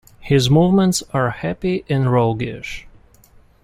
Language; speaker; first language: English; non-native, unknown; Russian